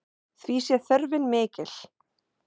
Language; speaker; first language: Icelandic; non-native, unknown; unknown